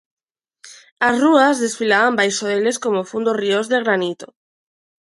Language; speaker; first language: Galician; non-native, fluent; Spanish